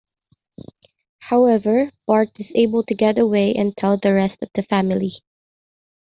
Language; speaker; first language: English; non-native, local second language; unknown